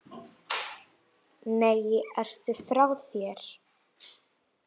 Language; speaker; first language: Icelandic; native; Icelandic